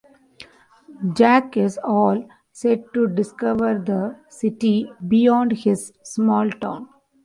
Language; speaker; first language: English; non-native, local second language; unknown